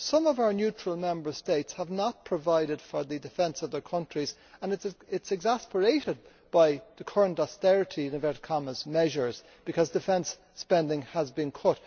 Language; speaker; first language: English; native; English